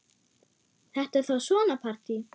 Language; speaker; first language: Icelandic; non-native, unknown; German